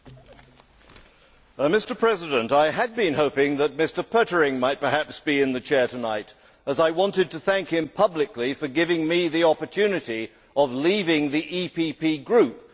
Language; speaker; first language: English; native; English